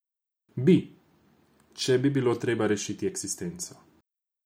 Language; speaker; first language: Slovenian; non-native, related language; Croatian